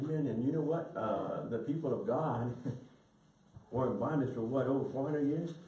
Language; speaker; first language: English; early bilingual, other home language; Spanish